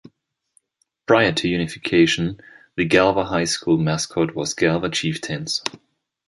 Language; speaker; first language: English; non-native, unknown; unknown